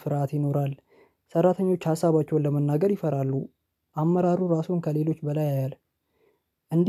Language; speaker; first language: Amharic; non-native, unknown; Oromo